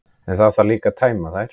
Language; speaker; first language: Icelandic; native; Icelandic